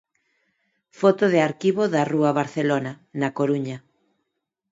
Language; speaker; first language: Galician; non-native, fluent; Spanish